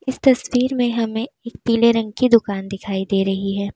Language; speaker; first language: Hindi; native; Hindi